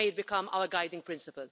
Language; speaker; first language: English; non-native, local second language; Maltese